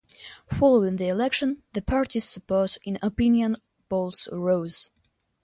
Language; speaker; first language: English; non-native, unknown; Russian